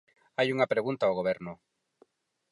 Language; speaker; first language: Galician; non-native, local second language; Spanish